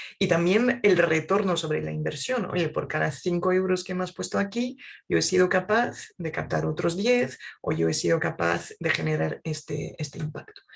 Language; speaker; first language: Spanish; non-native, fluent; French